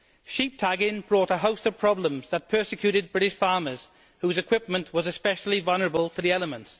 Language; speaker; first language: English; native; English